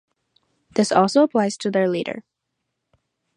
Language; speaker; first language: English; native; English